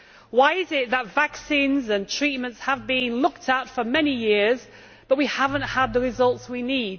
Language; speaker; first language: English; native; English